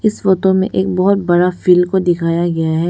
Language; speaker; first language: Hindi; non-native, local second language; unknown